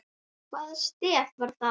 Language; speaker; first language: Icelandic; native; Icelandic